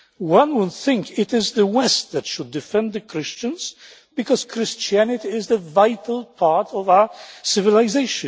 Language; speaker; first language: English; non-native, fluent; Polish